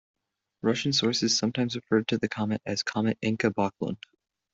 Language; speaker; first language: English; non-native, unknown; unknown